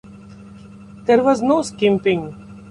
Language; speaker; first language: English; non-native, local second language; Marathi